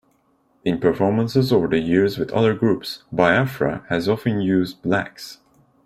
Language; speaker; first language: English; non-native, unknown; Turkish